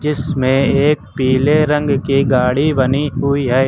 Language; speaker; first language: Hindi; native; Hindi